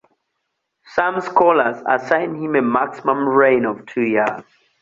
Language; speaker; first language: English; non-native, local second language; Ganda